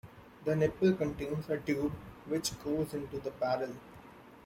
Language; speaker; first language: English; non-native, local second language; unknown